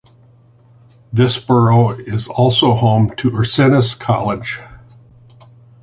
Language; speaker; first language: English; native; English